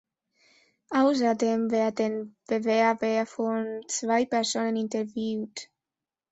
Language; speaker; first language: German; non-native, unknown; Spanish